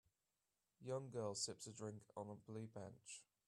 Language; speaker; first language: English; native; English